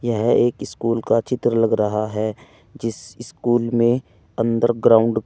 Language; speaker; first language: Hindi; native; Hindi